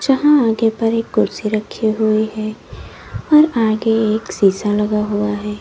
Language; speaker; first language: Hindi; native; Hindi